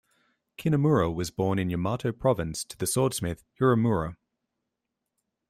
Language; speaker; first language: English; native; English